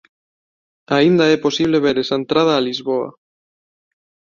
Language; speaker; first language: Galician; non-native, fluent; Spanish